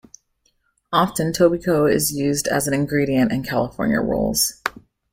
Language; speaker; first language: English; native; English